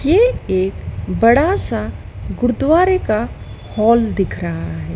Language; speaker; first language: Hindi; native; Hindi